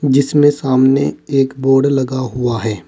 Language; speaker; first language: Hindi; native; Hindi